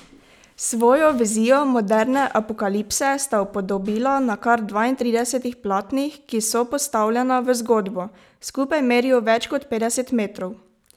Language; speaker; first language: Slovenian; native; Slovenian